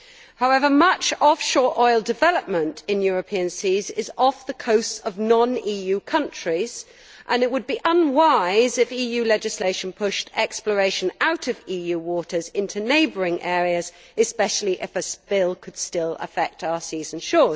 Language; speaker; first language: English; native; English